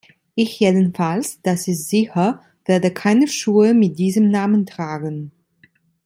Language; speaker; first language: German; non-native, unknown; Italian